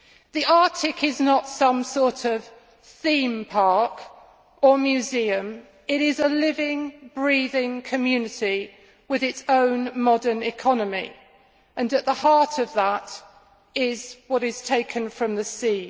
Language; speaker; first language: English; native; English